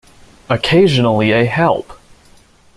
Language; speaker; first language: English; native; English